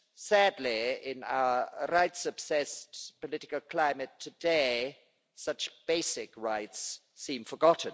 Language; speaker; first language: English; non-native, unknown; German